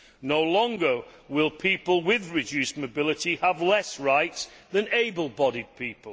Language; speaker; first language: English; native; English